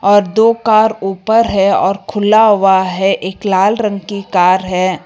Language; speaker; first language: Hindi; non-native, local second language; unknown